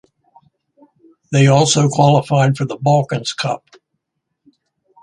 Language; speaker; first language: English; native; English